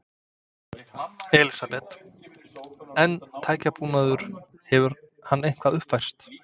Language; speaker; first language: Icelandic; non-native, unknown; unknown